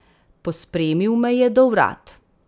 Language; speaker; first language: Slovenian; native; Slovenian